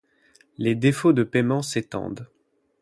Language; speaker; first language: French; native; French